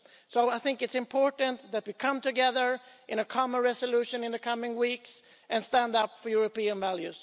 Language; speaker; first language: English; non-native, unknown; Swedish